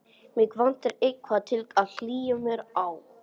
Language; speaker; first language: Icelandic; non-native, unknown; English